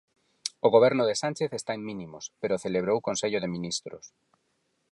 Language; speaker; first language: Galician; non-native, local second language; Spanish